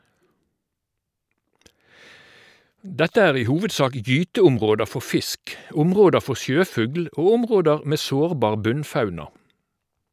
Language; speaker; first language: Norwegian; native; Norwegian